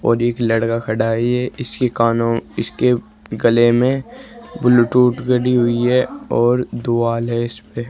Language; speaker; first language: Hindi; native; Hindi